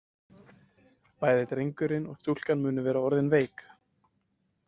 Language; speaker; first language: Icelandic; native; Icelandic